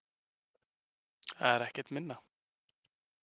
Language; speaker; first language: Icelandic; non-native, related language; Swedish